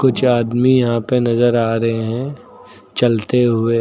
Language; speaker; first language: Hindi; native; Hindi